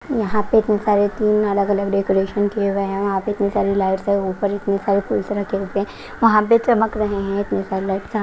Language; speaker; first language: Hindi; non-native, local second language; Punjabi